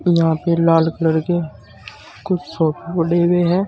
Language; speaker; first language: Hindi; native; Hindi